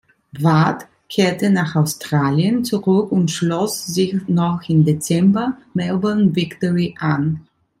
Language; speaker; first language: German; non-native, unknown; Italian